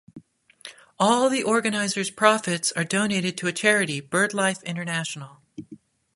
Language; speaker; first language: English; native; English